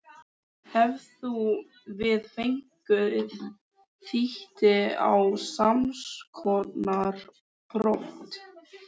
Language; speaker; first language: Icelandic; native; Icelandic